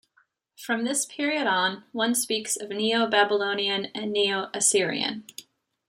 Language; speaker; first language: English; native; English